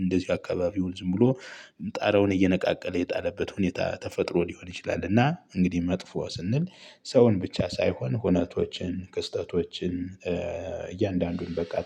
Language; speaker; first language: Amharic; native; Amharic